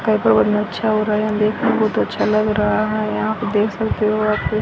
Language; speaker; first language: Hindi; native; Hindi